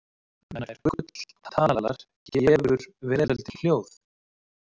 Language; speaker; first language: Icelandic; native; Icelandic